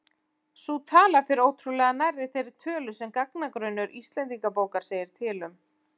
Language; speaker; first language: Icelandic; native; Icelandic